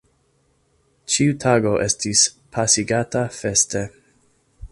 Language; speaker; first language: Esperanto; non-native, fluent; English